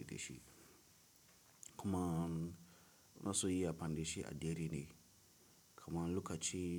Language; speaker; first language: Hausa; non-native, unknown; Tiv